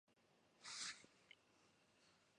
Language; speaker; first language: English; non-native, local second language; Fula